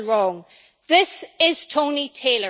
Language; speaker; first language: English; native; English